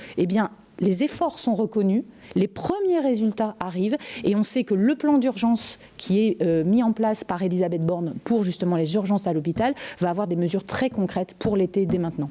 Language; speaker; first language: French; native; French